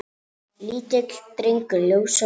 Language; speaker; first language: Icelandic; native; Icelandic